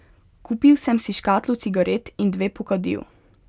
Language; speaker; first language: Slovenian; native; Slovenian